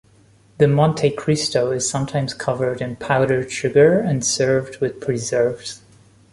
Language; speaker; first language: English; non-native, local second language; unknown